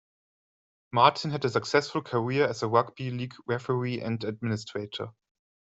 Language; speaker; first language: English; non-native, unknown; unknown